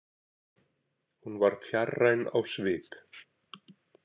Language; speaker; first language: Icelandic; native; Icelandic